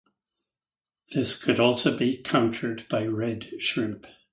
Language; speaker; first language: English; native; English